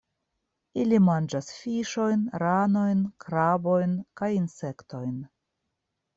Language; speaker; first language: Esperanto; non-native, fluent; Russian